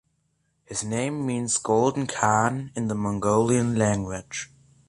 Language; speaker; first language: English; non-native, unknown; German